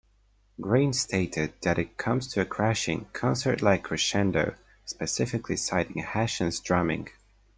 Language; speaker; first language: English; non-native, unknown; Polish